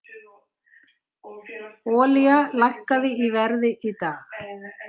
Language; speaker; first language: Icelandic; native; Icelandic